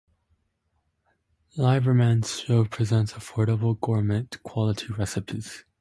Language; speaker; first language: English; native; English